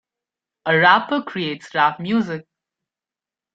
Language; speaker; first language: English; non-native, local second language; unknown